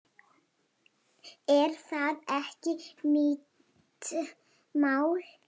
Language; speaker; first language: Icelandic; non-native, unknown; Lithuanian